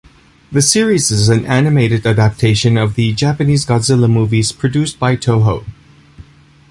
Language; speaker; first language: English; native; English